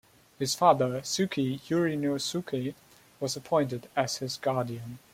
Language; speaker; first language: English; non-native, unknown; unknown